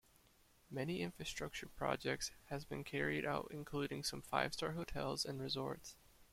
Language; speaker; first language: English; native; English